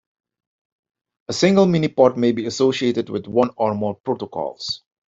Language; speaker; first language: English; non-native, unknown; Dutch